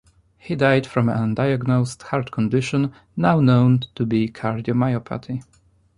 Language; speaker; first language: English; non-native, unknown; Polish